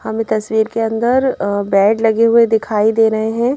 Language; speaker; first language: Hindi; native; Hindi